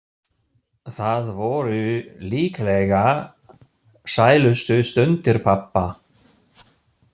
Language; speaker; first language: Icelandic; non-native, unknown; German